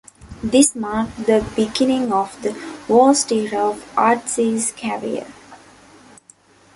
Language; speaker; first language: English; non-native, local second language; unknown